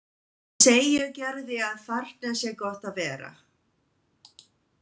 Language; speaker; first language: Icelandic; non-native, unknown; English